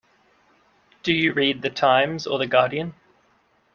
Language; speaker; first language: English; native; English